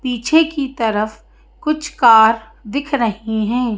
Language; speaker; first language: Hindi; native; Hindi